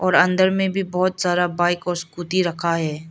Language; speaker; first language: Hindi; non-native, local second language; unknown